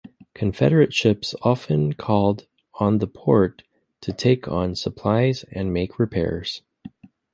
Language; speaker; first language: English; native; English